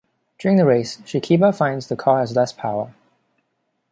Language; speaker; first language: English; non-native, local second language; Cantonese